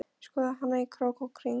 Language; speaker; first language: Icelandic; non-native, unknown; Polish